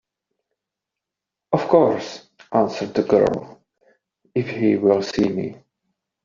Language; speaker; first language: English; non-native, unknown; Czech